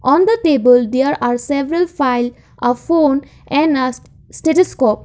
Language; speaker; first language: English; non-native, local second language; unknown